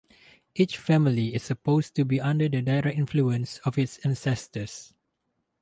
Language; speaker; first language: English; non-native, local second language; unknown